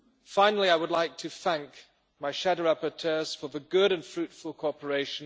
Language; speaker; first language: English; non-native, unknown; German